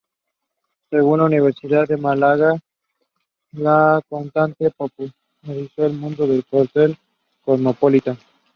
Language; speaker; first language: English; non-native, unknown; Spanish